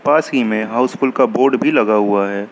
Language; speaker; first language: Hindi; native; Hindi